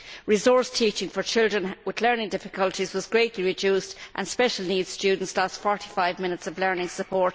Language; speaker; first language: English; native; English